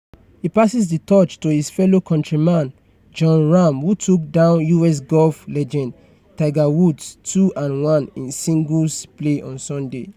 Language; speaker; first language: English; non-native, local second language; Yoruba